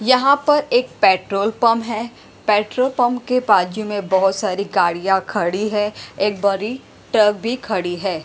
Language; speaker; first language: Hindi; non-native, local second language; Punjabi